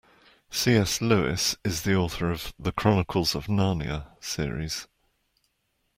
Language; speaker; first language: English; native; English